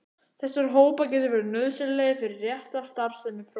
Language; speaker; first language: Icelandic; native; Icelandic